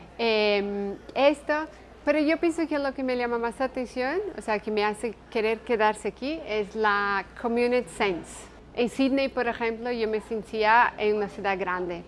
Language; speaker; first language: Spanish; non-native, related language; Portuguese